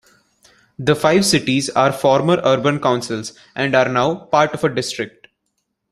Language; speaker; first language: English; non-native, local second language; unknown